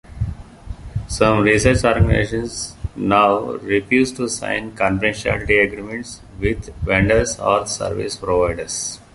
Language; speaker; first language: English; non-native, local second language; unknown